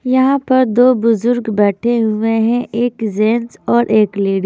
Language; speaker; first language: Hindi; native; Hindi